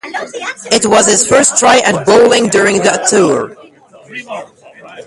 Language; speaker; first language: English; non-native, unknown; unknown